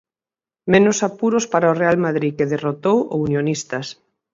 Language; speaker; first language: Galician; native; Galician